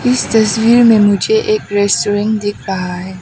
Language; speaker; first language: Hindi; non-native, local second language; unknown